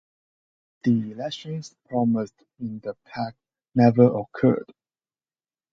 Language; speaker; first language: English; non-native, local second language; Cantonese